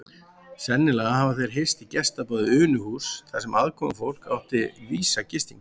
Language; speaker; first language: Icelandic; native; Icelandic